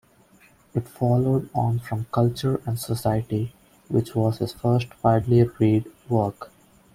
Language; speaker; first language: English; non-native, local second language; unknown